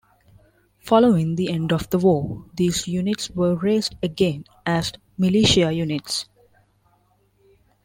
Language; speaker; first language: English; non-native, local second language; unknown